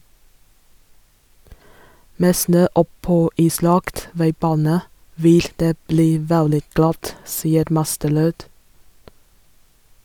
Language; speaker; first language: Norwegian; non-native, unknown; Chinese